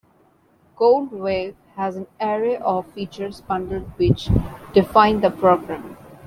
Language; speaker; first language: English; non-native, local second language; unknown